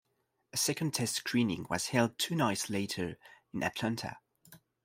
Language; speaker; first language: English; non-native, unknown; French